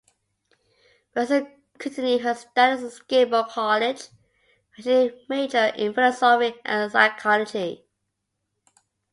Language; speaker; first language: English; native; English